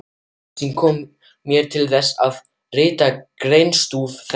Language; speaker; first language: Icelandic; non-native, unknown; German